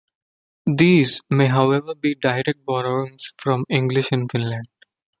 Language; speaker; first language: English; non-native, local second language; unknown